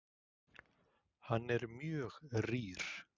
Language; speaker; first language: Icelandic; native; Icelandic